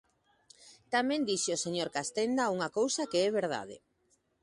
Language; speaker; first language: Galician; native; Galician